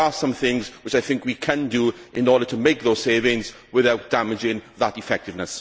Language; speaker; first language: English; native; English